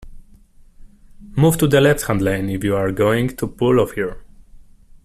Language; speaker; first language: English; non-native, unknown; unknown